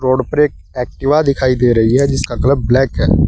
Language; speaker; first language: Hindi; native; Hindi